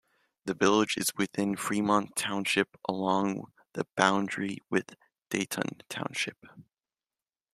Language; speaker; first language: English; native; English